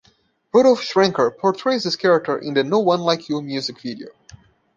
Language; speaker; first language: English; non-native, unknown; Portuguese